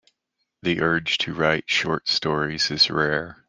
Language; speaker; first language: English; native; English